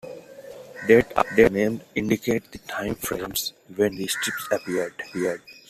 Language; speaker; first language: English; non-native, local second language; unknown